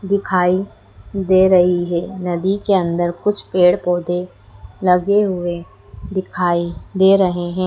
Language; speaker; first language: Hindi; native; Hindi